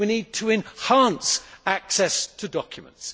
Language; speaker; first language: English; native; English